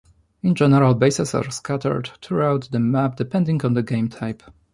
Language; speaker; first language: English; non-native, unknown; Polish